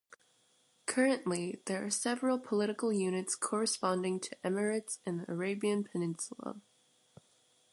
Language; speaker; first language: English; native; English